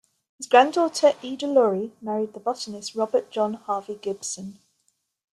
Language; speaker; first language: English; native; English